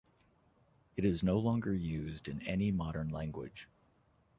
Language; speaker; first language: English; native; English